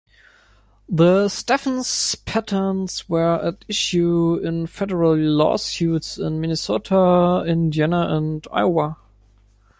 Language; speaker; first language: English; non-native, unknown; German